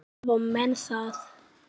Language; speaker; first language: Icelandic; native; Icelandic